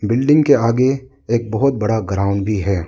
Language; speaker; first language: Hindi; non-native, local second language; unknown